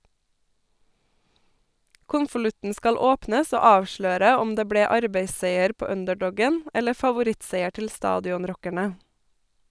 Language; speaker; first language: Norwegian; native; Norwegian